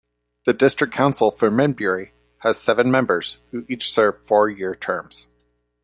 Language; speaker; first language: English; native; English